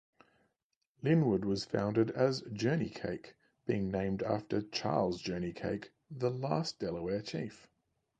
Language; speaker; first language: English; native; English